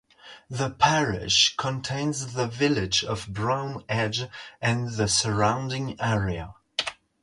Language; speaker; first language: English; non-native, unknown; French